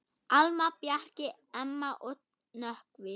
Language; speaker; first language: Icelandic; non-native, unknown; German